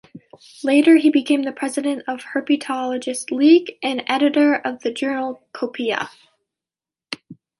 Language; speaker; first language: English; native; English